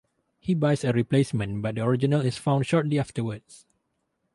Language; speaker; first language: English; non-native, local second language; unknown